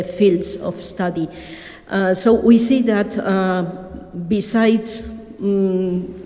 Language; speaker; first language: English; non-native, fluent; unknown